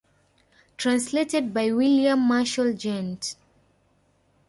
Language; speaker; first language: English; non-native, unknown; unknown